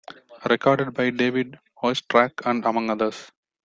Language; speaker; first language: English; non-native, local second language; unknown